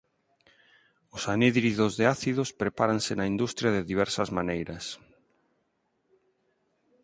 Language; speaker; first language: Galician; non-native, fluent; Spanish